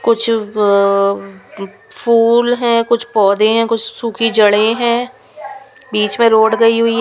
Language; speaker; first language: Hindi; non-native, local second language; Punjabi